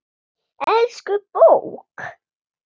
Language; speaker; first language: Icelandic; non-native, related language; Swedish